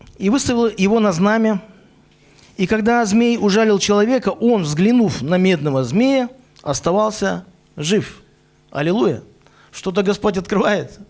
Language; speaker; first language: Russian; native; Russian